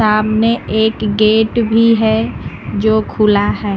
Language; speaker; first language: Hindi; native; Hindi